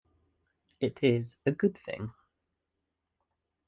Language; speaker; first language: English; native; English